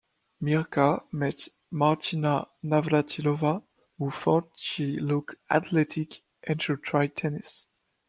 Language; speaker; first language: English; non-native, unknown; French